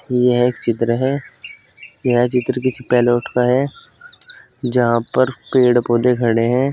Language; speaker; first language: Hindi; native; Hindi